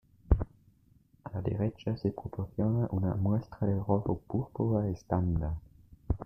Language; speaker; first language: Spanish; native; Spanish